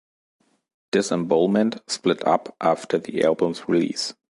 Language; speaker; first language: English; non-native, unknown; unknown